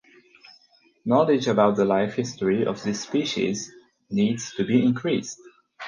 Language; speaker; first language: English; non-native, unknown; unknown